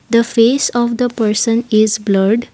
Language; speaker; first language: English; non-native, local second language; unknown